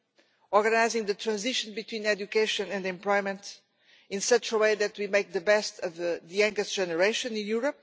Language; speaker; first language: English; non-native, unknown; Portuguese